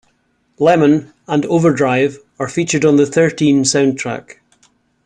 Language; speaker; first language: English; native; English